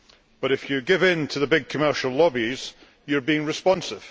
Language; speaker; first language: English; native; English